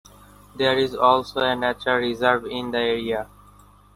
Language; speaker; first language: English; non-native, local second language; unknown